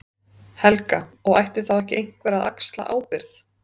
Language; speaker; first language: Icelandic; native; Icelandic